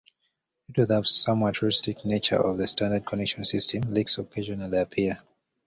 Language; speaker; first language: English; native; English